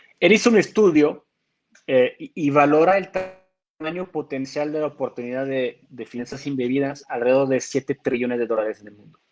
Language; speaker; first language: Spanish; non-native, fluent; French